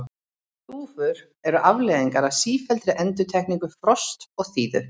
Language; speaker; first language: Icelandic; native; Icelandic